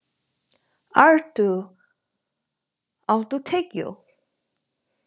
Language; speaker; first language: Icelandic; non-native, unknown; Chinese